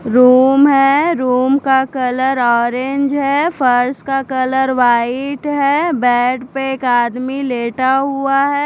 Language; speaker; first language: Hindi; non-native, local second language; Punjabi